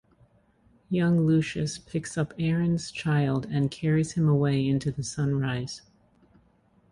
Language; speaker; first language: English; native; English